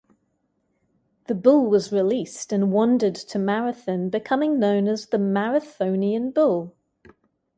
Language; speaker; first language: English; native; English